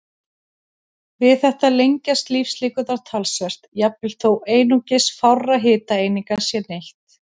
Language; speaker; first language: Icelandic; native; Icelandic